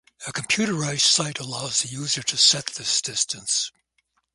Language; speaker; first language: English; native; English